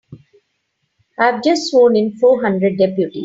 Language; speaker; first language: English; non-native, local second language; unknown